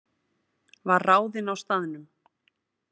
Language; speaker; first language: Icelandic; native; Icelandic